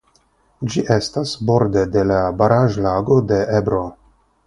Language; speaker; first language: Esperanto; non-native, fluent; Russian